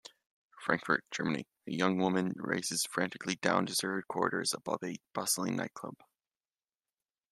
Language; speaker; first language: English; native; English